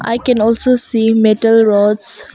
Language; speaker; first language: English; non-native, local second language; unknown